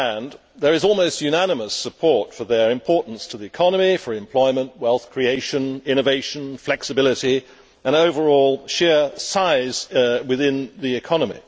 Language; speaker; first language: English; native; English